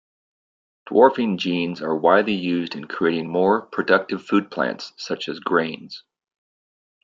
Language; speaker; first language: English; native; English